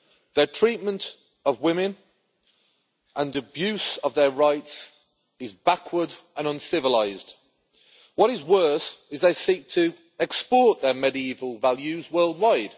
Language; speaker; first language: English; native; English